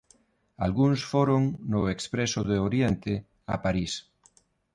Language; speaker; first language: Galician; non-native, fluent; Spanish